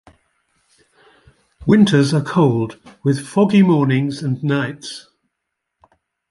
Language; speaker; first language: English; native; English